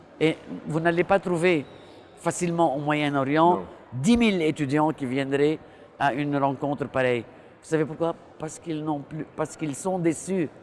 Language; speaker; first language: French; non-native, local second language; Arabic